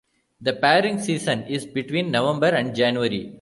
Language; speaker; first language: English; non-native, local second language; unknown